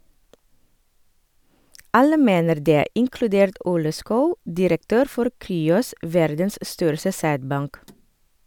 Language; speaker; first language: Norwegian; non-native, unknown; Indonesian